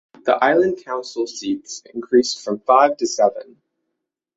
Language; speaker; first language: English; native; English